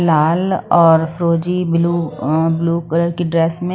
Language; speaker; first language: Hindi; native; Hindi